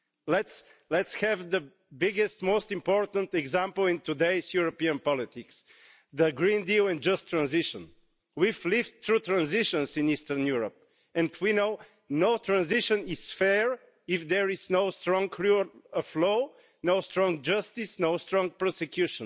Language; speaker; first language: English; non-native, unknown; Bulgarian